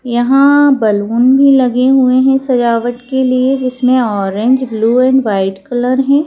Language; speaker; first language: Hindi; native; Hindi